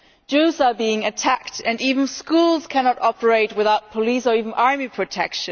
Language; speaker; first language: English; non-native, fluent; German